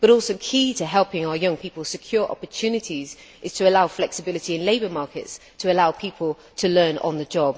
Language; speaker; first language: English; native; English